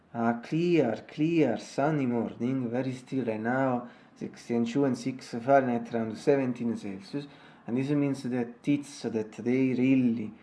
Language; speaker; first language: English; non-native, fluent; Italian